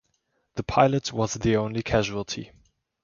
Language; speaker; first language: English; non-native, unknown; German